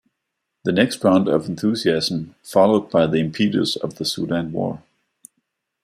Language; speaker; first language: English; non-native, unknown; Danish